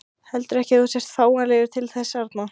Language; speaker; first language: Icelandic; native; Icelandic